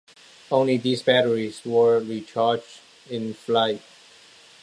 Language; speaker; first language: English; non-native, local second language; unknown